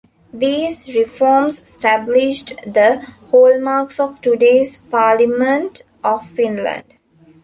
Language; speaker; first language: English; non-native, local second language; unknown